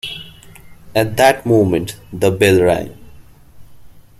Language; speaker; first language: English; non-native, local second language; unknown